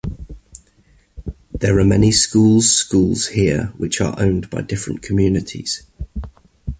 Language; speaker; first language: English; native; English